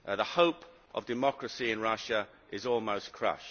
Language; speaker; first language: English; native; English